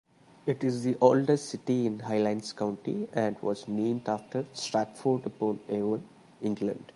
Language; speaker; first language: English; non-native, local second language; Malayalam